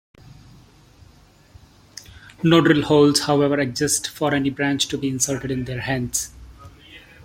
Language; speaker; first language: English; non-native, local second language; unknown